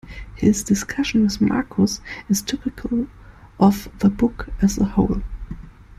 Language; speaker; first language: English; non-native, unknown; German